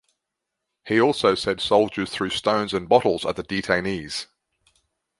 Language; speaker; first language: English; native; English